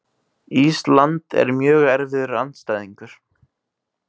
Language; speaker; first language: Icelandic; native; Icelandic